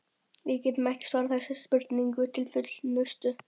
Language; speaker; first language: Icelandic; native; Icelandic